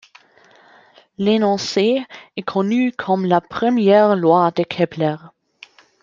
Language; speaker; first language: French; non-native, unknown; German